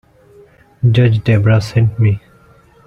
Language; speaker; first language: English; non-native, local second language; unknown